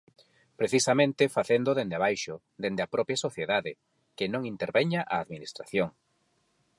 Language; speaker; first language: Galician; non-native, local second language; Spanish